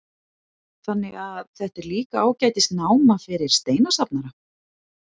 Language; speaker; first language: Icelandic; native; Icelandic